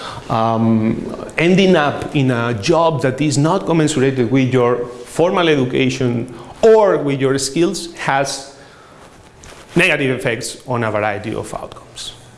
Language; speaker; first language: English; non-native, fluent; Spanish